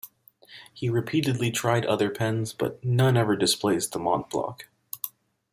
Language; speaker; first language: English; native; English